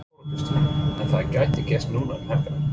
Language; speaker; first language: Icelandic; non-native, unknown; English